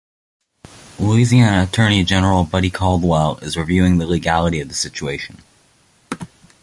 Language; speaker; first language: English; native; English